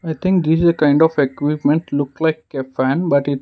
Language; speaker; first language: English; non-native, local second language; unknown